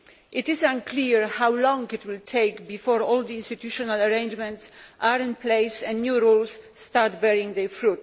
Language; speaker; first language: English; non-native, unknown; Polish